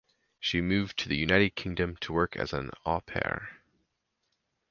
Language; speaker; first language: English; native; English